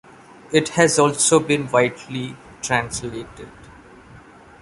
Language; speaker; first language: English; non-native, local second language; Malayalam